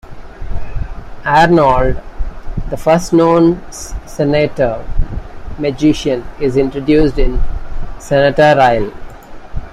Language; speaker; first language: English; non-native, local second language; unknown